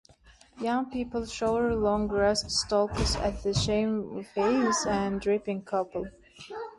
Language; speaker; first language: English; non-native, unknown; Turkmen